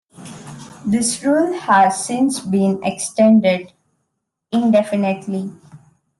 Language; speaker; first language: English; non-native, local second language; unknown